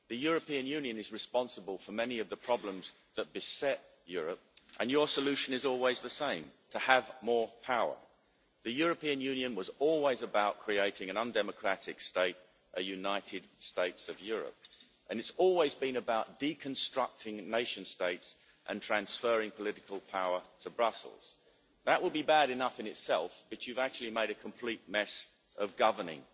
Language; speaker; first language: English; native; English